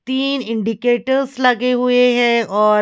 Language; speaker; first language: Hindi; native; Hindi